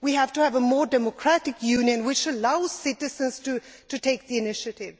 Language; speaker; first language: English; non-native, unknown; Swedish